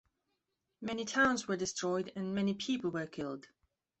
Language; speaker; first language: English; non-native, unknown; Belarusian